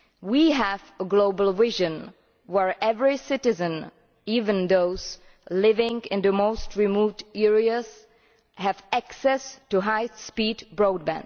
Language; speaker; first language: English; non-native, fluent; Czech